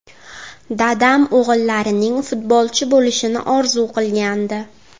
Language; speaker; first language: Uzbek; native; Uzbek